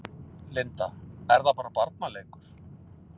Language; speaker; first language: Icelandic; native; Icelandic